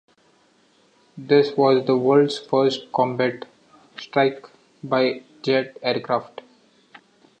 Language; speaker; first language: English; non-native, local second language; Marathi